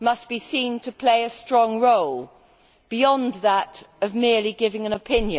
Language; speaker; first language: English; native; English